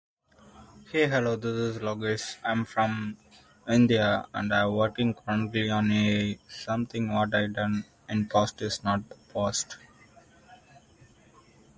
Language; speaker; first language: English; non-native, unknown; Tamil